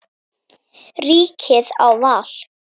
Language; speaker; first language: Icelandic; native; Icelandic